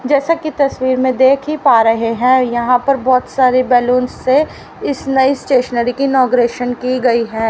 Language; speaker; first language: Hindi; native; Hindi